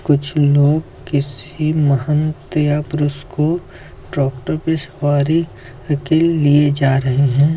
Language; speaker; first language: Hindi; native; Hindi